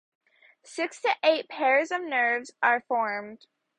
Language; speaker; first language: English; native; English